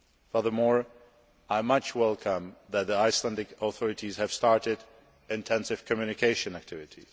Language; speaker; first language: English; non-native, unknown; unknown